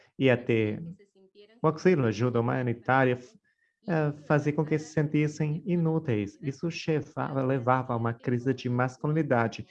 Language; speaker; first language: Portuguese; non-native, fluent; Spanish